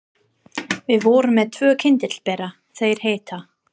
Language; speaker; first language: Icelandic; non-native, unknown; English